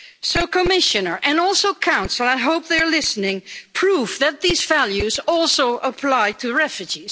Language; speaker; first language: English; non-native, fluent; Dutch